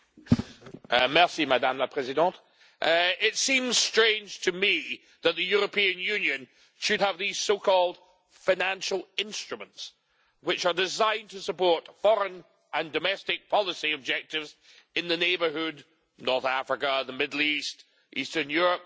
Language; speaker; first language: English; native; English